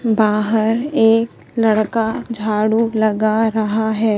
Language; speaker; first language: Hindi; native; Hindi